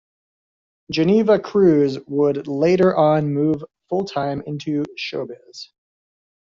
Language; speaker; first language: English; native; English